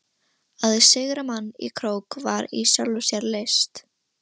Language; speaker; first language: Icelandic; non-native, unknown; Russian